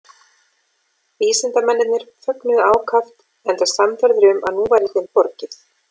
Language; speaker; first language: Icelandic; native; Icelandic